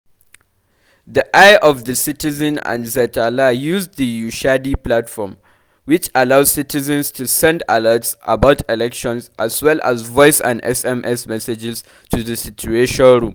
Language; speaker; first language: English; non-native, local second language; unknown